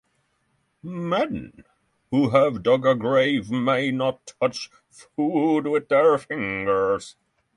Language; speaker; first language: English; non-native, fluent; Norwegian